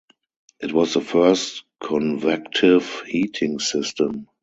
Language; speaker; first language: English; non-native, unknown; German